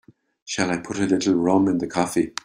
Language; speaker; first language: English; native; English